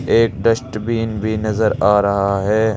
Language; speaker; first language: Hindi; native; Hindi